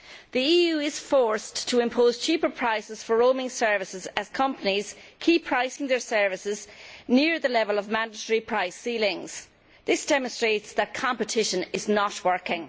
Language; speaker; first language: English; native; English